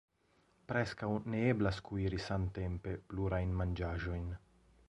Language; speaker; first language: Esperanto; non-native, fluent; Italian